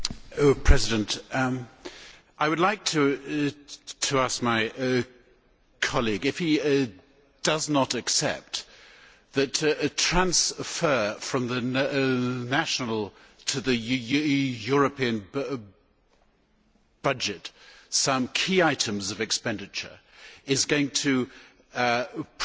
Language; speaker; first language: English; native; English